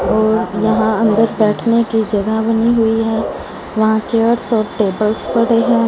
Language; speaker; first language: Hindi; non-native, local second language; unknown